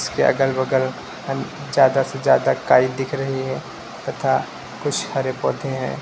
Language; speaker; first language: Hindi; native; Hindi